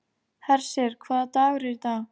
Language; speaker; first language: Icelandic; native; Icelandic